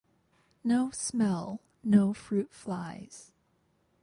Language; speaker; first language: English; native; English